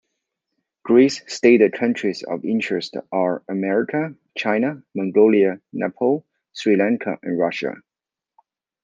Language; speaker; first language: English; non-native, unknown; Chinese